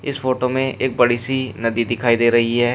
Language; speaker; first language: Hindi; native; Hindi